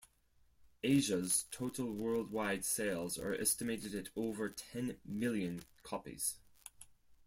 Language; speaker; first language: English; non-native, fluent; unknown